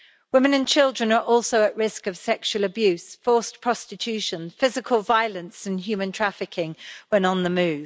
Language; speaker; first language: English; native; English